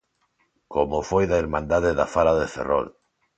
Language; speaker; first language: Galician; non-native, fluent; Spanish